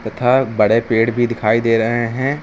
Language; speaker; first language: Hindi; native; Hindi